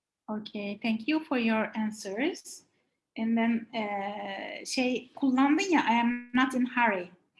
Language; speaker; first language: English; non-native, fluent; Turkish